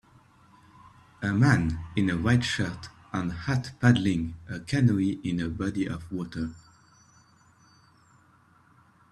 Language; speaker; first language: English; native; English